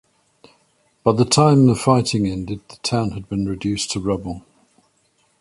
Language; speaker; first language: English; native; English